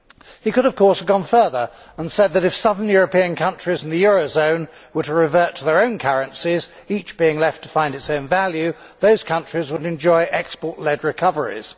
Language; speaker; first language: English; native; English